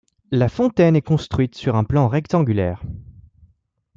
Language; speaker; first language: French; native; French